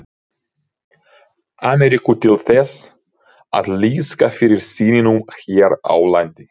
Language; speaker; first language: Icelandic; non-native, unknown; Ukrainian